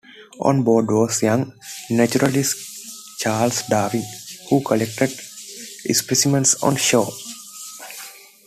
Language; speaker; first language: English; non-native, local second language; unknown